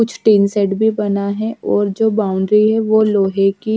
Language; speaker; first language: Hindi; native; Hindi